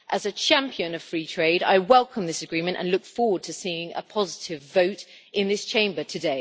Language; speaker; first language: English; native; English